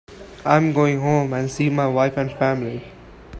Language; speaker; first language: English; non-native, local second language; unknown